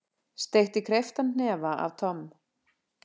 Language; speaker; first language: Icelandic; native; Icelandic